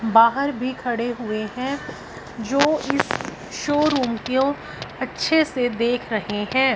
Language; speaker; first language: Hindi; non-native, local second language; Punjabi